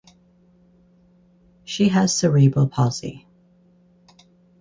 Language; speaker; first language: English; native; English